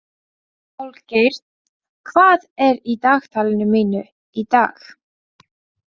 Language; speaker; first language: Icelandic; non-native, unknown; Latvian